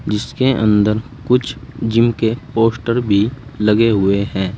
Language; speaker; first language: Hindi; native; Hindi